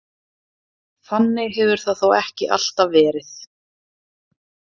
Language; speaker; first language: Icelandic; native; Icelandic